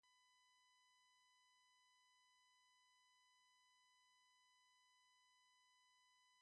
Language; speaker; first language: English; native; English